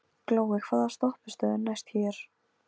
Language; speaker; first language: Icelandic; non-native, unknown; Polish